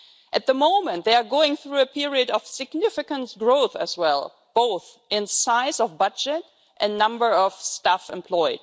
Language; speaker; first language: English; non-native, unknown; German